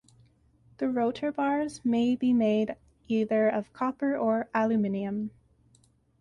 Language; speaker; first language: English; native; English